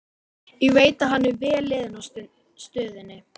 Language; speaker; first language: Icelandic; native; Icelandic